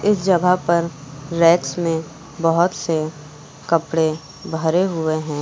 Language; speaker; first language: Hindi; native; Hindi